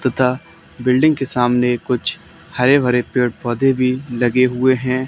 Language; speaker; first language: Hindi; native; Hindi